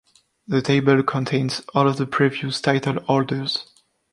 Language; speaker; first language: English; non-native, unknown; French